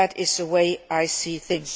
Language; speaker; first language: English; non-native, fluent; Luxembourgish